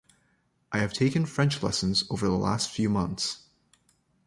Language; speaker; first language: English; native; English